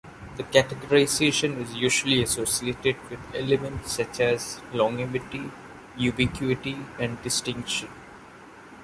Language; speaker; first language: English; non-native, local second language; Malayalam